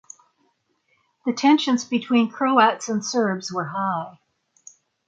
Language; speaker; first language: English; native; English